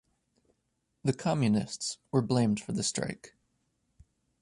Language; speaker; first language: English; native; English